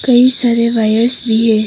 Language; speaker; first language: Hindi; non-native, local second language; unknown